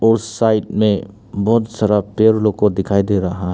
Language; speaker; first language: Hindi; early bilingual, other home language; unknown